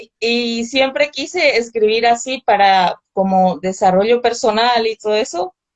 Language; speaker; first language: Spanish; native; Spanish